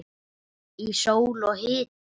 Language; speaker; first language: Icelandic; native; Icelandic